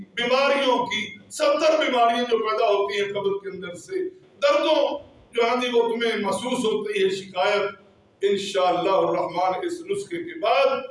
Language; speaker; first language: Urdu; non-native, local second language; Punjabi